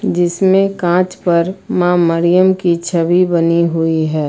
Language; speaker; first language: Hindi; native; Hindi